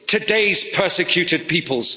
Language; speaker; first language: English; native; English